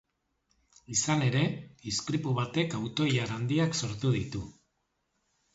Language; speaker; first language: Basque; non-native, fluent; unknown